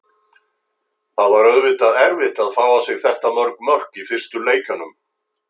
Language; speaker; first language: Icelandic; native; Icelandic